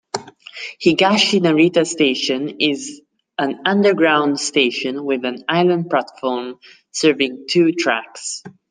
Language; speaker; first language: English; non-native, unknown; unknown